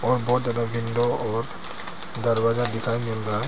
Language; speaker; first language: Hindi; non-native, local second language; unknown